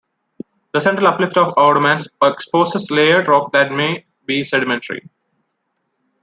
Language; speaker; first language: English; non-native, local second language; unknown